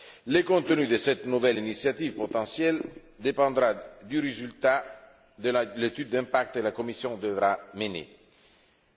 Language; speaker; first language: French; non-native, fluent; Italian